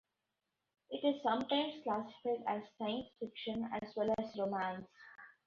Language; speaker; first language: English; non-native, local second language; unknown